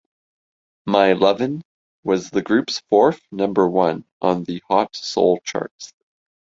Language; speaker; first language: English; native; English